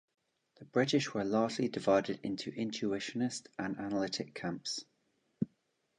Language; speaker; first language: English; native; English